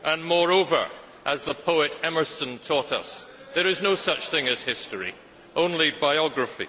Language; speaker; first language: English; native; English